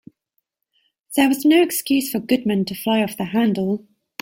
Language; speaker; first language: English; native; English